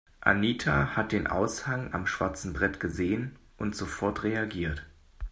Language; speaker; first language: German; native; German